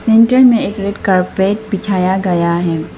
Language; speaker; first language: Hindi; non-native, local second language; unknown